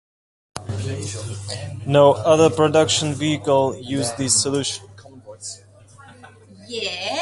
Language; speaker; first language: English; non-native, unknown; Russian